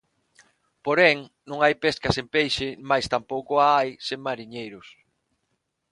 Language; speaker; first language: Galician; non-native, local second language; Spanish